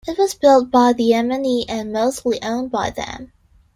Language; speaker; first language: English; non-native, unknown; Chinese